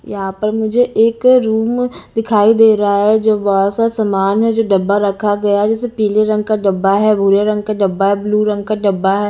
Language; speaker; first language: Hindi; non-native, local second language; Punjabi